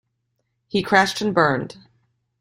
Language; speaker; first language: English; native; English